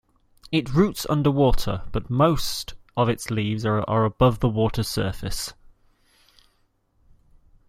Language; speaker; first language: English; native; English